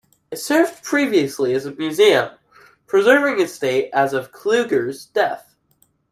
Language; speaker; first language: English; native; English